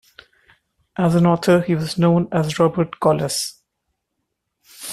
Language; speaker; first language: English; non-native, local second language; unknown